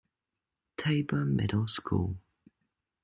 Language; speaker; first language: English; native; English